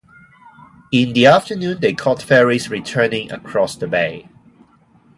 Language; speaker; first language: English; non-native, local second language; Cantonese